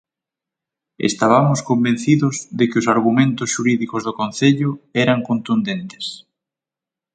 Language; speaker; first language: Galician; native; Galician